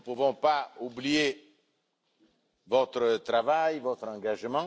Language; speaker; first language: French; non-native, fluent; Italian